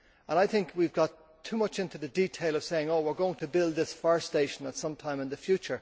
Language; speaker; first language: English; native; English